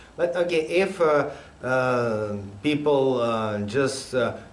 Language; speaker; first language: English; non-native, fluent; Russian